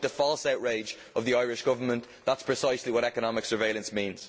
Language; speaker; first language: English; native; English